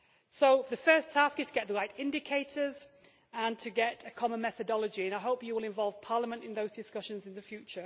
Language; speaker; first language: English; native; English